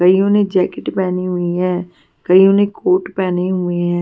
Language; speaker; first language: Hindi; non-native, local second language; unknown